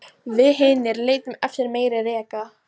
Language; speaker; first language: Icelandic; non-native, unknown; Polish